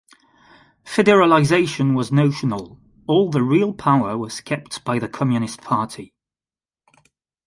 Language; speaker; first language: English; non-native, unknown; French